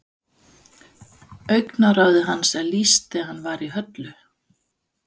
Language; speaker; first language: Icelandic; non-native, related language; Danish